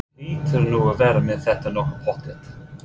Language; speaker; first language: Icelandic; non-native, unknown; English